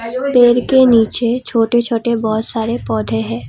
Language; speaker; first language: Hindi; non-native, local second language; Assamese